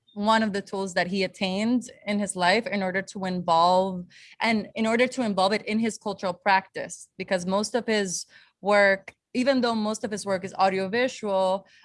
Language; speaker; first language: English; non-native, local second language; Spanish